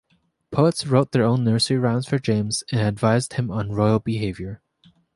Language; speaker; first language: English; native; English